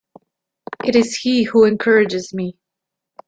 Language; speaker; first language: English; non-native, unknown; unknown